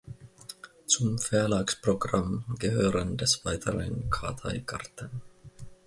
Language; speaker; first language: German; non-native, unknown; Finnish